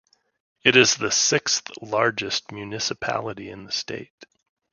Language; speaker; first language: English; native; English